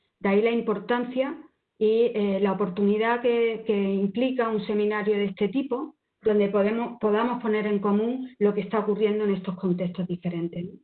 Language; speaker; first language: Spanish; native; Spanish